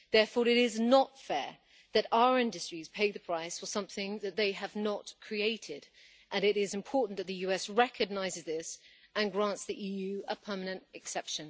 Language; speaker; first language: English; native; English